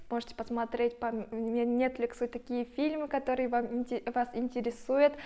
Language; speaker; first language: Russian; non-native, local second language; Kyrgyz